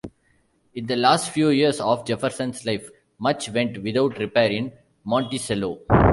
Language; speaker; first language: English; non-native, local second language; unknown